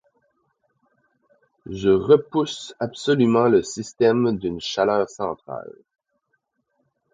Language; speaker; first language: French; native; French